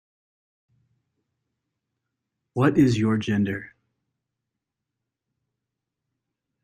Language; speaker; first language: English; native; English